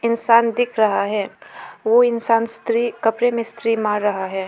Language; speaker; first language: Hindi; early bilingual, other home language; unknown